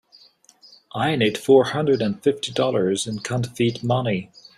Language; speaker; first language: English; native; English